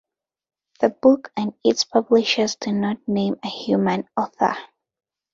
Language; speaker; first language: English; non-native, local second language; Ganda